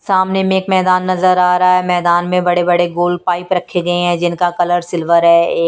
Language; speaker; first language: Hindi; non-native, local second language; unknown